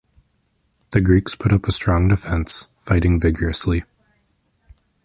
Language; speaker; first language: English; native; English